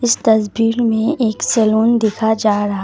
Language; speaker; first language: Hindi; non-native, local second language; Assamese